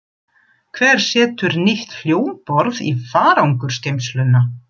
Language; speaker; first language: Icelandic; non-native, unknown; German